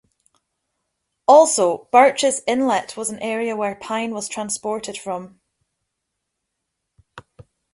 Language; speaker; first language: English; native; English